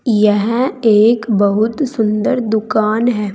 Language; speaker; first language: Hindi; native; Hindi